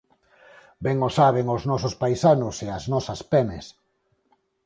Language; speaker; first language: Galician; non-native, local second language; Spanish